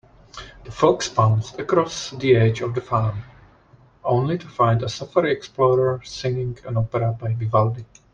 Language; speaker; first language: English; non-native, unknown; Czech